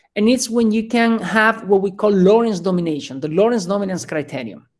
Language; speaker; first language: English; non-native, fluent; Spanish